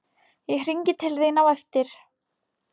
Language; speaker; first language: Icelandic; non-native, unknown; Polish